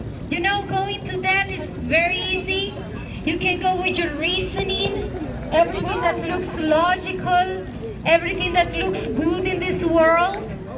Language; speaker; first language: English; non-native, fluent; Spanish